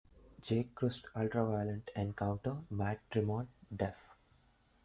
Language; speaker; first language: English; non-native, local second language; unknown